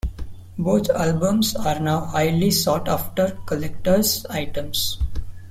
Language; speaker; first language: English; non-native, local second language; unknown